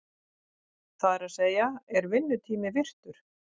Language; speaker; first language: Icelandic; native; Icelandic